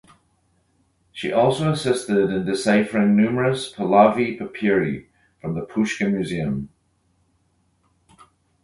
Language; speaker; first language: English; native; English